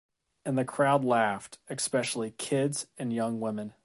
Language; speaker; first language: English; native; English